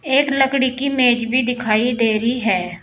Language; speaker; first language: Hindi; native; Hindi